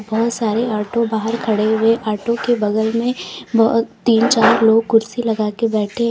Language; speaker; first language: Hindi; native; Hindi